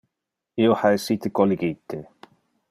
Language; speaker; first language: Interlingua; non-native, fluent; Dutch